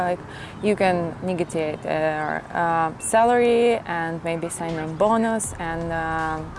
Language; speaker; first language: English; non-native, learner; Russian